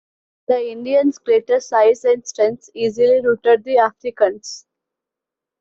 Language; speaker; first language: English; non-native, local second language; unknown